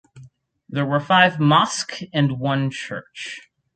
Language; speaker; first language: English; native; English